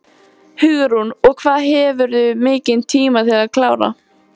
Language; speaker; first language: Icelandic; native; Icelandic